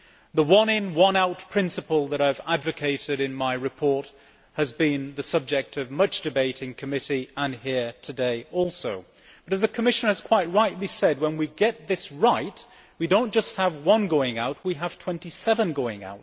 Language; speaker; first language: English; native; English